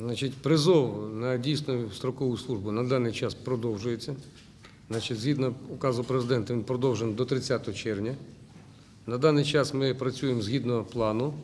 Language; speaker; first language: Ukrainian; non-native, local second language; Russian